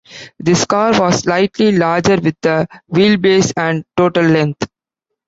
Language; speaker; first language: English; non-native, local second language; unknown